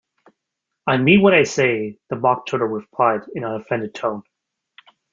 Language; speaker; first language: English; native; English